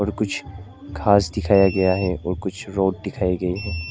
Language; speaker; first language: Hindi; non-native, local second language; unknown